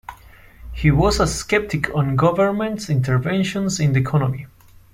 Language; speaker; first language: English; non-native, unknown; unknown